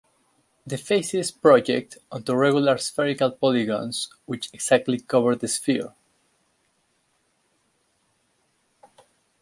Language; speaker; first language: English; non-native, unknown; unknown